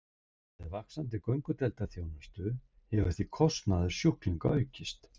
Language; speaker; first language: Icelandic; native; Icelandic